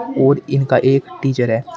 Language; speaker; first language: Hindi; native; Hindi